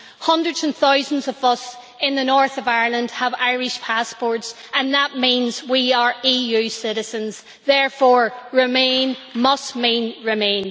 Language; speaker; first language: English; native; English